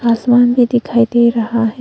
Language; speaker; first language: Hindi; early bilingual, other home language; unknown